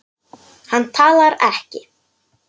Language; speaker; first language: Icelandic; non-native, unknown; Polish